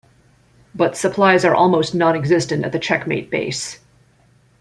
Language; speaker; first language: English; native; English